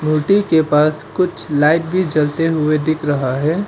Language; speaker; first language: Hindi; non-native, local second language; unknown